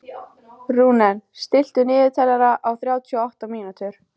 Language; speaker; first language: Icelandic; native; Icelandic